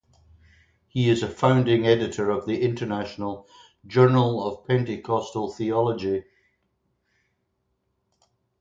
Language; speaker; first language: English; native; English